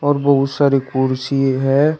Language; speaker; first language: Hindi; native; Hindi